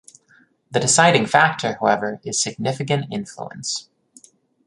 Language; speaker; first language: English; native; English